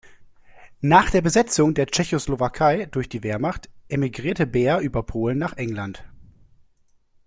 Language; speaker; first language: German; native; German